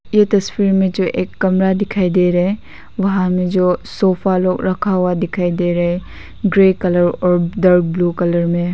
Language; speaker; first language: Hindi; non-native, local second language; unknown